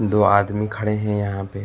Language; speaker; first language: Hindi; non-native, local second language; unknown